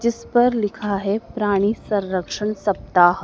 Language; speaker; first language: Hindi; native; Hindi